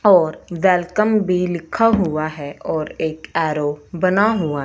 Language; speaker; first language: Hindi; non-native, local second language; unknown